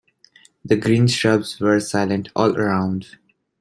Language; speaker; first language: English; non-native, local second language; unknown